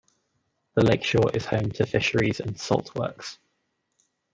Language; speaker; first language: English; native; English